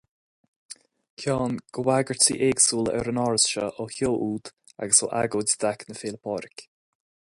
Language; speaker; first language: Irish; non-native, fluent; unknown